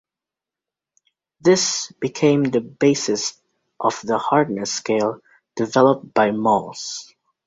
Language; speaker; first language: English; native; English